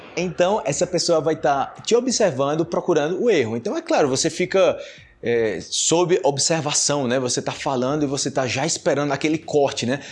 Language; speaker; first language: Portuguese; non-native, fluent; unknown